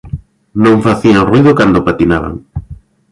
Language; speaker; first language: Galician; native; Galician